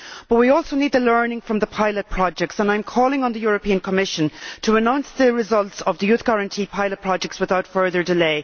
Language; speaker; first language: English; native; English